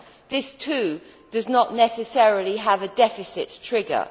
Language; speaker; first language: English; native; English